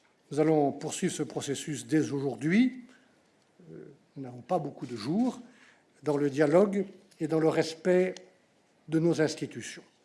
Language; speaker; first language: French; native; French